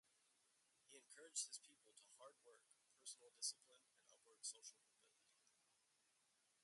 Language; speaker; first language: English; native; English